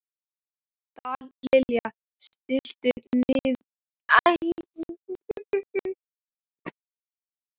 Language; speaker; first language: Icelandic; native; Icelandic